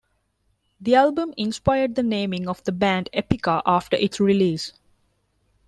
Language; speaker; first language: English; non-native, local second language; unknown